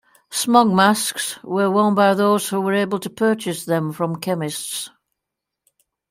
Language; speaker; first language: English; native; English